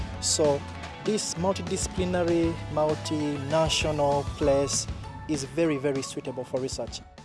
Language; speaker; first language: English; non-native, local second language; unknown